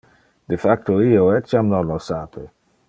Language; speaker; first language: Interlingua; non-native, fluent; Dutch